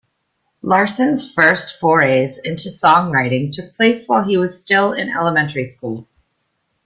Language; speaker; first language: English; native; English